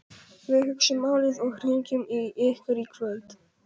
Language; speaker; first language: Icelandic; non-native, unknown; Polish